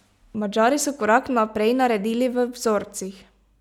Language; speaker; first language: Slovenian; native; Slovenian